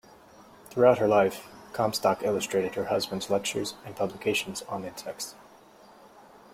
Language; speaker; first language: English; native; English